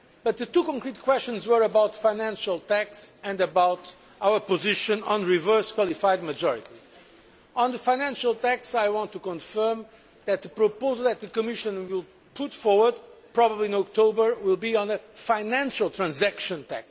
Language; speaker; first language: English; non-native, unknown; Portuguese